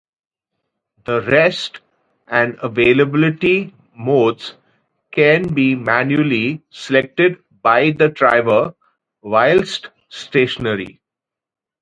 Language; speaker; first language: English; native; English